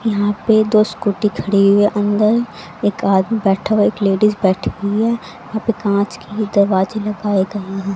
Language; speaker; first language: Hindi; native; Hindi